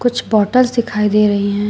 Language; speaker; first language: Hindi; native; Hindi